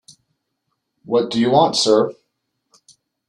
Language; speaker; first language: English; native; English